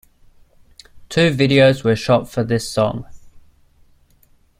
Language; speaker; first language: English; native; English